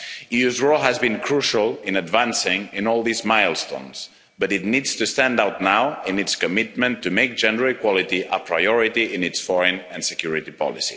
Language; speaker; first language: English; non-native, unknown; Spanish